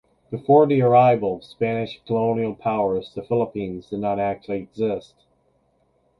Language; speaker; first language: English; native; English